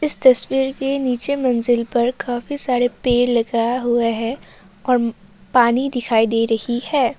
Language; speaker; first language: Hindi; non-native, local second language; Assamese